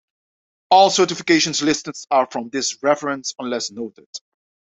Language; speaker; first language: English; non-native, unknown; Dutch